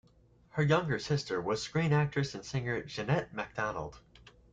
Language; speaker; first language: English; native; English